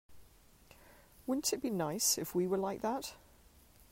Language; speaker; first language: English; native; English